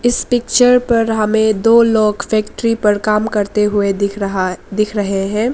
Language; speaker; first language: Hindi; early bilingual, other home language; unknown